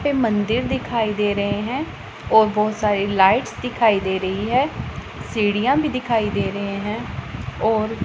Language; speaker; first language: Hindi; non-native, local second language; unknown